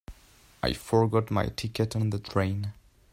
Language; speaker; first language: English; non-native, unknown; French